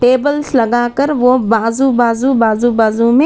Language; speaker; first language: Hindi; non-native, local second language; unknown